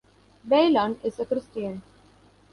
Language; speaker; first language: English; non-native, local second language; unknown